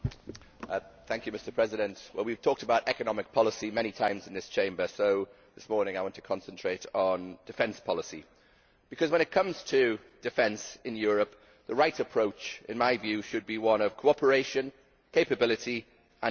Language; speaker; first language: English; native; English